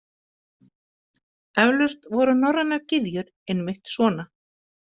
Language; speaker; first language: Icelandic; native; Icelandic